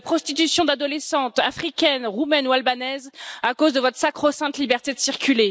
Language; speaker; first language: French; native; French